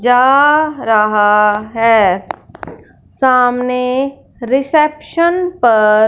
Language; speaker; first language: Hindi; non-native, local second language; Punjabi